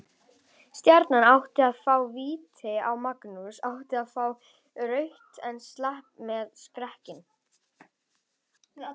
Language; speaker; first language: Icelandic; native; Icelandic